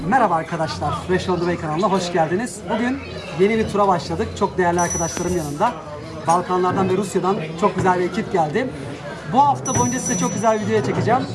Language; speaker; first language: Turkish; native; Turkish